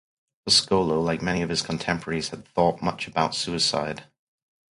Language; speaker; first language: English; native; English